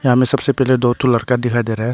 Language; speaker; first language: Hindi; non-native, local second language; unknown